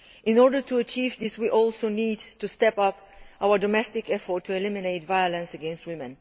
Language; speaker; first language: English; non-native, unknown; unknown